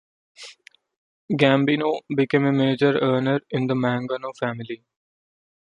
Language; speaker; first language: English; non-native, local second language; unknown